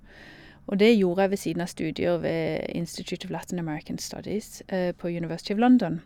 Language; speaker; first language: Norwegian; native; Norwegian